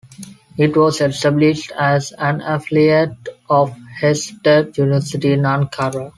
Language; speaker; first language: English; non-native, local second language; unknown